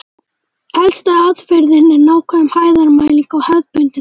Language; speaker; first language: Icelandic; native; Icelandic